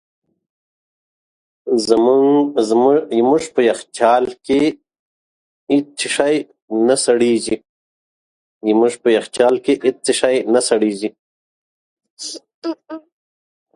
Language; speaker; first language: English; non-native, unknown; Pashto